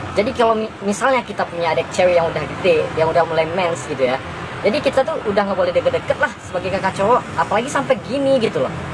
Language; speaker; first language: Indonesian; non-native, local second language; Minangkabau